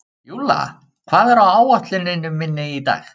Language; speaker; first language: Icelandic; native; Icelandic